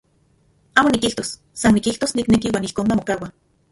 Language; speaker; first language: Central Puebla Nahuatl; non-native, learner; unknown